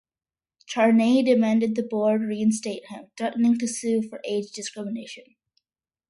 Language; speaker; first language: English; early bilingual, other home language; Malayalam